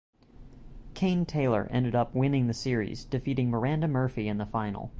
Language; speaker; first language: English; native; English